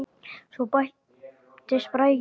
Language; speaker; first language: Icelandic; native; Icelandic